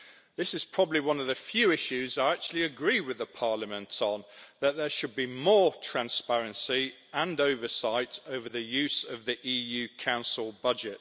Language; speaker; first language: English; native; English